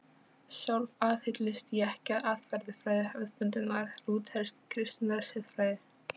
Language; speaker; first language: Icelandic; non-native, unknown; Polish